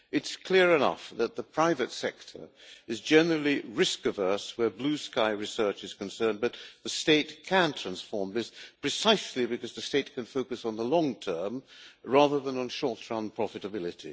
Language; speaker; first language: English; non-native, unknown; Hungarian